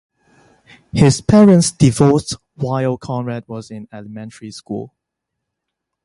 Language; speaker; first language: English; non-native, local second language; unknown